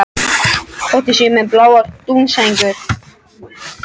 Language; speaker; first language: Icelandic; non-native, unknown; French